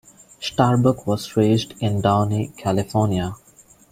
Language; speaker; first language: English; non-native, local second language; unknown